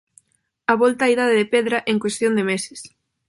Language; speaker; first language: Galician; non-native, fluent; Spanish